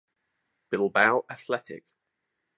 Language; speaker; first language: English; native; English